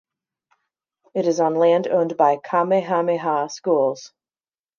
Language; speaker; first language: English; native; English